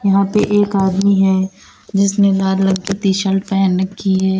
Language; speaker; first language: Hindi; native; Hindi